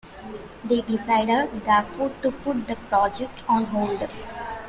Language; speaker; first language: English; non-native, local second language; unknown